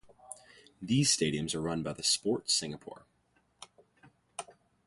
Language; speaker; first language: English; native; English